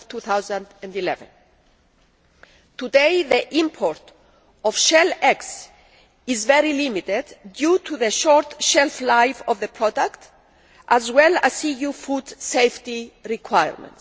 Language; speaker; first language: English; non-native, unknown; Greek